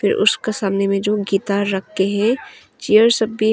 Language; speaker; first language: Hindi; early bilingual, other home language; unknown